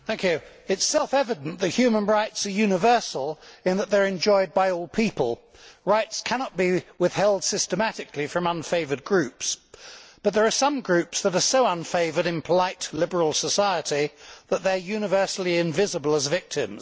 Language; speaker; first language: English; native; English